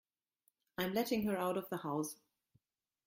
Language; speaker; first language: English; non-native, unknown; German